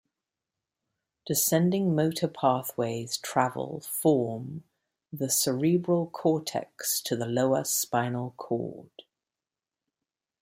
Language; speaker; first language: English; native; English